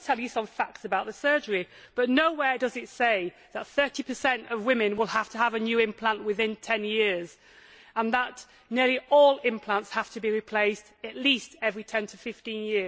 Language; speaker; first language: English; native; English